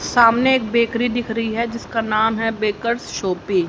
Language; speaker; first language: Hindi; native; Hindi